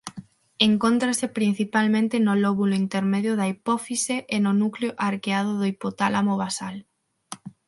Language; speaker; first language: Galician; non-native, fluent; Spanish